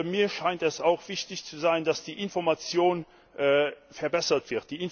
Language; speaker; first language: German; non-native, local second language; Luxembourgish